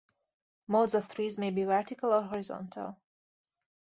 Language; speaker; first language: English; native; English